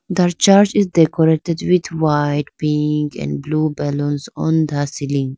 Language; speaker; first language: English; non-native, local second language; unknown